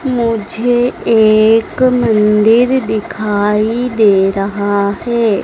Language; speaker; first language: Hindi; native; Hindi